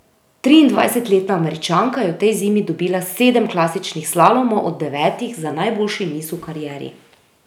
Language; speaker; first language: Slovenian; native; Slovenian